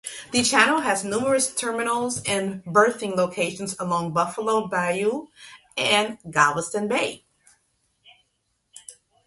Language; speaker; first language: English; native; English